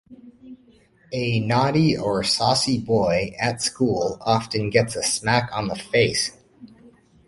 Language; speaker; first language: English; native; English